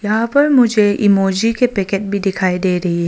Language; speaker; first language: Hindi; non-native, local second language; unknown